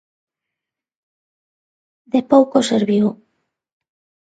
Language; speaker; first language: Galician; non-native, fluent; Spanish